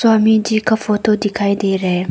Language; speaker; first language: Hindi; non-native, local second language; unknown